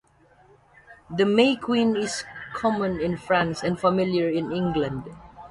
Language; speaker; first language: English; non-native, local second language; Waray